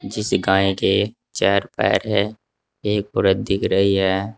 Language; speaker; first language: Hindi; native; Hindi